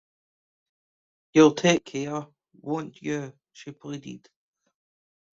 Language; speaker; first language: English; native; English